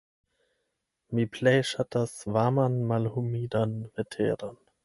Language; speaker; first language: Esperanto; non-native, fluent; German